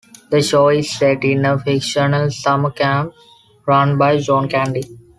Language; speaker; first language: English; non-native, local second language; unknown